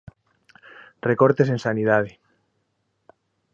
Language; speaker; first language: Galician; native; Galician